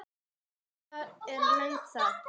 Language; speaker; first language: Icelandic; native; Icelandic